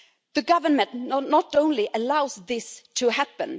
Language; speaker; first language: English; non-native, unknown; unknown